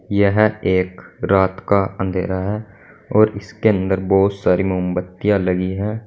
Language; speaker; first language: Hindi; native; Hindi